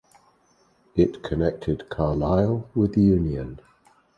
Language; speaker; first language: English; native; English